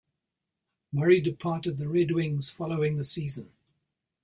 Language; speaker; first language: English; native; English